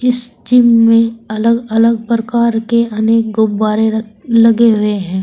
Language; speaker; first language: Hindi; native; Hindi